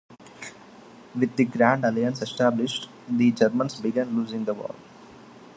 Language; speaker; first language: English; non-native, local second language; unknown